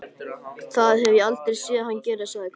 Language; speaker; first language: Icelandic; native; Icelandic